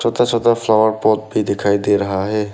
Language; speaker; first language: Hindi; non-native, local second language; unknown